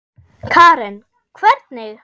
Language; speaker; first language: Icelandic; non-native, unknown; German